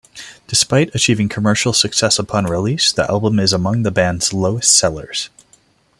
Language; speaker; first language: English; non-native, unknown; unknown